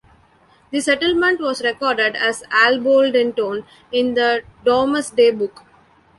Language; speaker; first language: English; non-native, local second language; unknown